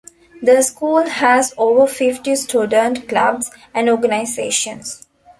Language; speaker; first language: English; non-native, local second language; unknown